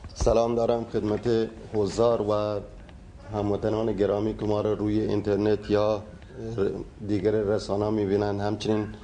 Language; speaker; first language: Persian; non-native, local second language; Baluchi